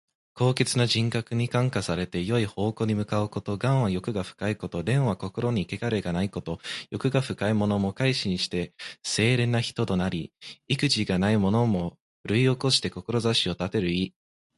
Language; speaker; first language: Japanese; non-native, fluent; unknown